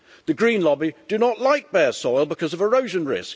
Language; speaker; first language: English; native; English